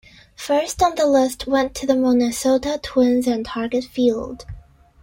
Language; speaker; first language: English; non-native, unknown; Chinese